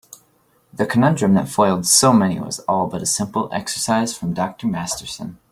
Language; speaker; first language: English; native; English